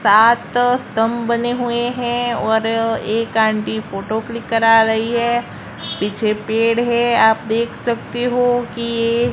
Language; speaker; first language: Hindi; non-native, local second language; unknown